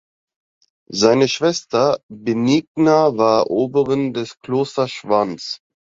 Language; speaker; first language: German; early bilingual, other home language; Turkish